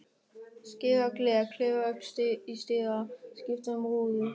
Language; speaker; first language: Icelandic; non-native, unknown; German